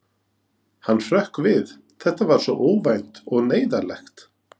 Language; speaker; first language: Icelandic; non-native, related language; Norwegian